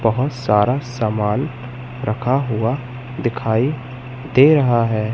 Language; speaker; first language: Hindi; native; Hindi